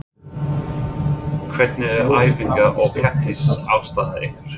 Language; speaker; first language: Icelandic; non-native, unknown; English